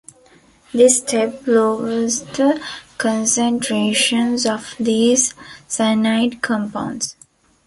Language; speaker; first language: English; non-native, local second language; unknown